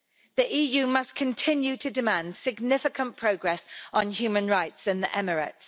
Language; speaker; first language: English; native; English